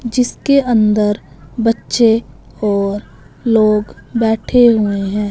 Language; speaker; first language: Hindi; non-native, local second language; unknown